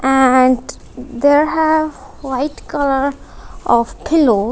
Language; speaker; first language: English; non-native, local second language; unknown